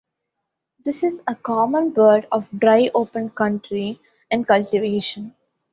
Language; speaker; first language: English; non-native, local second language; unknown